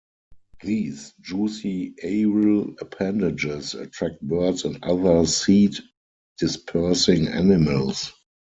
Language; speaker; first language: English; non-native, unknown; German